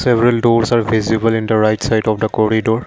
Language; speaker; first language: English; non-native, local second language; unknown